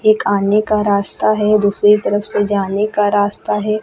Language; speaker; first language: Hindi; native; Hindi